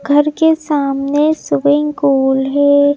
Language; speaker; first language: Hindi; native; Hindi